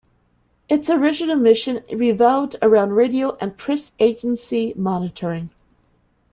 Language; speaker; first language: English; native; English